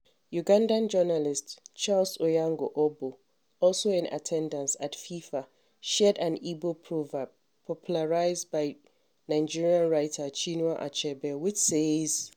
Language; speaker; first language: English; non-native, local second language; Hausa